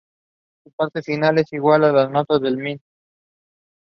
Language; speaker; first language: English; non-native, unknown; Spanish